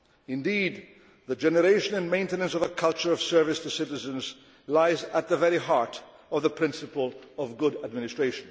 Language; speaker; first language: English; non-native, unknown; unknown